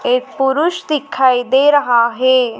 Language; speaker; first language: Hindi; native; Hindi